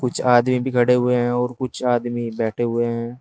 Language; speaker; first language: Hindi; native; Hindi